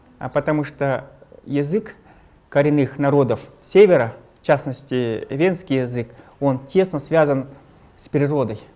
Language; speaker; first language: Russian; non-native, local second language; Evenki